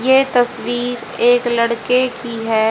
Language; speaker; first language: Hindi; native; Hindi